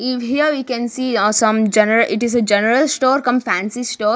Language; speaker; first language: English; non-native, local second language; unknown